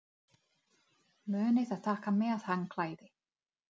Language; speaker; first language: Icelandic; non-native, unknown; Czech